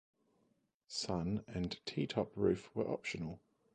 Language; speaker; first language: English; native; English